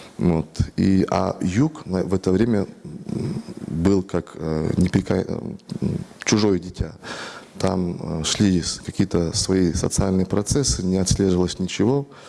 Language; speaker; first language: Russian; non-native, local second language; Kyrgyz